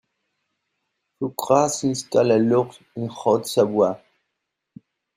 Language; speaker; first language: French; non-native, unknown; Spanish